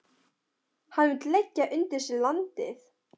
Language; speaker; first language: Icelandic; non-native, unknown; Polish